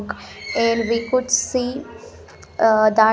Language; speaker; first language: English; non-native, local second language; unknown